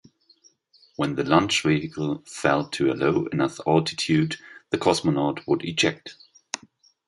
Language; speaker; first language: English; non-native, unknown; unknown